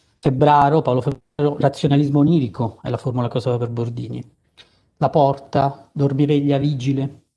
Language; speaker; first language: Italian; native; Italian